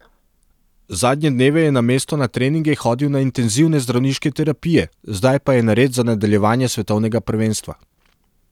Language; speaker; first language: Slovenian; non-native, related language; Serbian